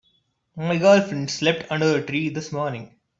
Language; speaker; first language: English; non-native, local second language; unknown